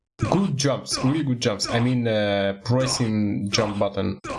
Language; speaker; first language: English; non-native, learner; Russian